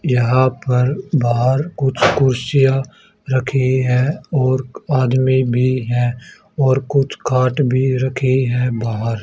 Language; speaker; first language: Hindi; native; Hindi